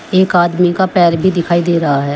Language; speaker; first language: Hindi; native; Hindi